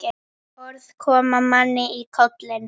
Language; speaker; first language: Icelandic; native; Icelandic